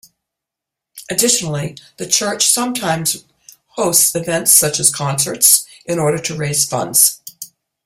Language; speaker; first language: English; native; English